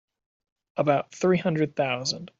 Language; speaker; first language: English; native; English